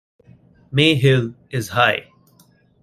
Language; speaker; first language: English; non-native, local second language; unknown